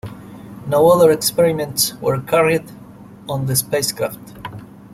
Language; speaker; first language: English; non-native, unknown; Spanish